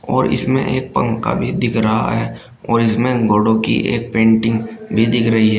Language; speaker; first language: Hindi; native; Hindi